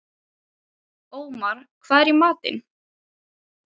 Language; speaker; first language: Icelandic; non-native, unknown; Ukrainian